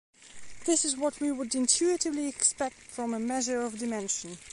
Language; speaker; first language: English; non-native, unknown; Belarusian